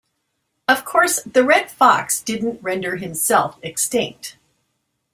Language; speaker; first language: English; native; English